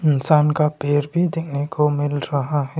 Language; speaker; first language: Hindi; non-native, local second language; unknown